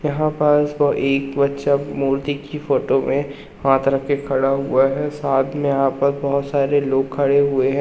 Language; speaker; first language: Hindi; native; Hindi